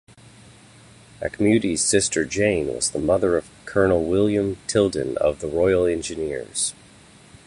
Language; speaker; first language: English; native; English